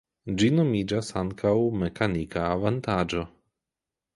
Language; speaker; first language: Esperanto; non-native, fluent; Polish